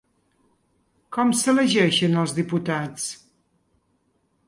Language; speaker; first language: Catalan; native; Catalan